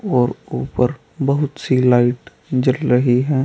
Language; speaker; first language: Hindi; native; Hindi